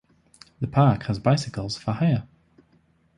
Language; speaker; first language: English; native; English